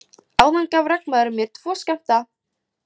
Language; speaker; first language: Icelandic; native; Icelandic